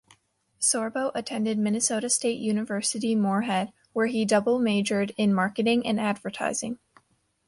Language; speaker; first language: English; native; English